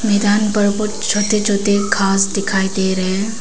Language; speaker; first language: Hindi; non-native, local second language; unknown